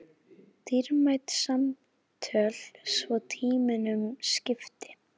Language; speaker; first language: Icelandic; native; Icelandic